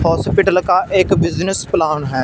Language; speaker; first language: Hindi; non-native, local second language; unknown